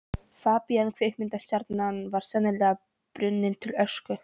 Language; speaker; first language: Icelandic; non-native, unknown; Polish